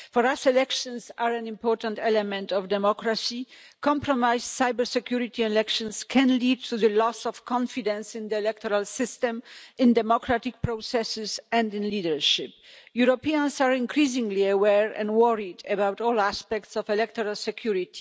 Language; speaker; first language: English; non-native, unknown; Polish